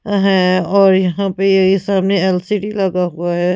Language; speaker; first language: Hindi; non-native, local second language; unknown